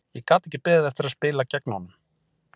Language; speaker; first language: Icelandic; native; Icelandic